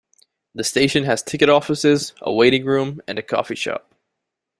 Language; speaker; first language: English; native; English